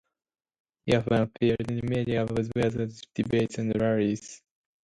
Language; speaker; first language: English; non-native, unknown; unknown